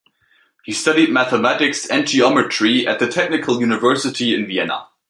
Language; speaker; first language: English; native; English